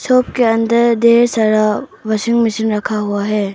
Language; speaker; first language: Hindi; early bilingual, other home language; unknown